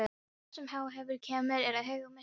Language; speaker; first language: Icelandic; non-native, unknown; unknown